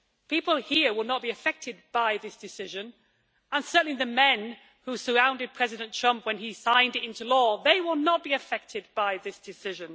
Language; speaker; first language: English; native; English